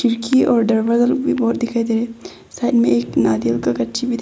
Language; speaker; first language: Hindi; non-native, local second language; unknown